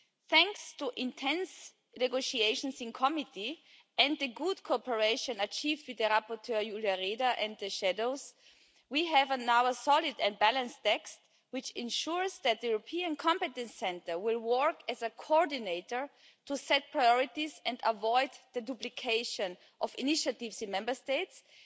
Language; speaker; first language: English; non-native, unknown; German